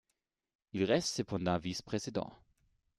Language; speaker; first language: French; non-native, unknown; German